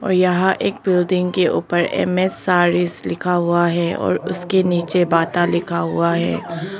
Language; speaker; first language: Hindi; non-native, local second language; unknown